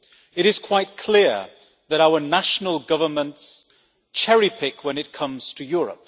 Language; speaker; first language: English; native; English